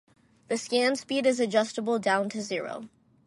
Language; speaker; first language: English; non-native, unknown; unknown